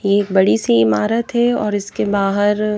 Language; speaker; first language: Hindi; native; Hindi